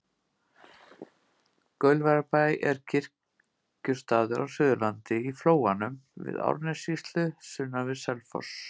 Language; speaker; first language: Icelandic; native; Icelandic